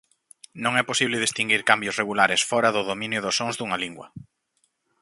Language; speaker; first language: Galician; native; Galician